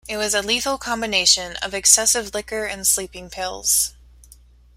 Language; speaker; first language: English; native; English